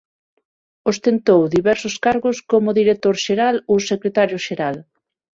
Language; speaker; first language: Galician; non-native, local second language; Spanish